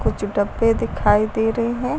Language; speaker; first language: Hindi; native; Hindi